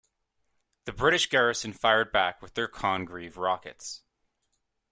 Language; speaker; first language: English; native; English